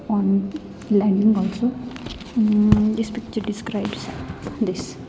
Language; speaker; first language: English; non-native, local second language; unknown